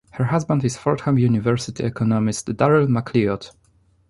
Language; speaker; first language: English; non-native, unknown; Polish